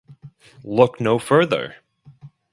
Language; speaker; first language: English; non-native, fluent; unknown